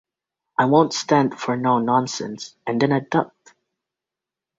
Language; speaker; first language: English; native; English